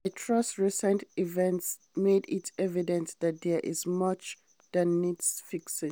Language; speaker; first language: English; non-native, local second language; Hausa